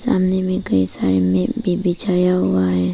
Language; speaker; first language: Hindi; early bilingual, other home language; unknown